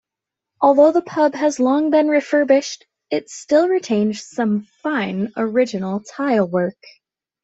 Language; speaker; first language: English; native; English